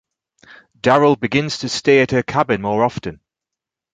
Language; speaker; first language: English; native; English